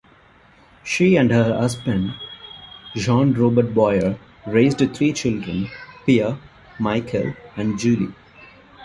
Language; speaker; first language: English; non-native, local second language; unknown